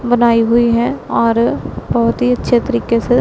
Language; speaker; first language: Hindi; non-native, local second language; Punjabi